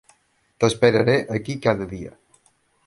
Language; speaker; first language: Catalan; native; Catalan